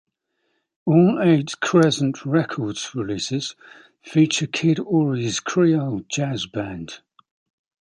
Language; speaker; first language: English; native; English